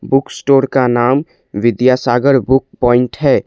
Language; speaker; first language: Hindi; non-native, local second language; Assamese